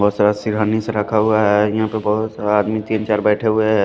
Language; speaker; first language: Hindi; non-native, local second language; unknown